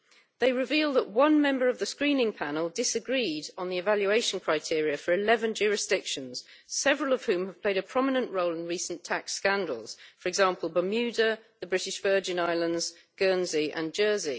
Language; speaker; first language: English; native; English